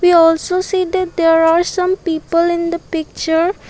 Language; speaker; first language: English; non-native, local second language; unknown